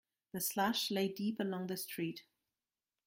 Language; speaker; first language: English; non-native, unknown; German